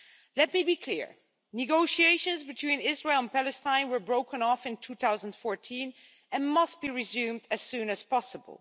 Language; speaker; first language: English; non-native, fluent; Dutch